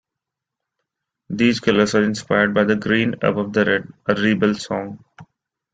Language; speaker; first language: English; non-native, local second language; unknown